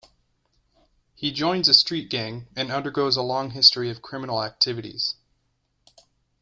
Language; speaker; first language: English; native; English